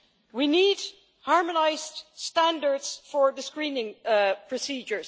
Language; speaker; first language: English; non-native, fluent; Dutch